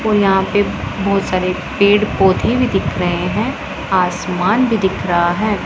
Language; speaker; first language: Hindi; non-native, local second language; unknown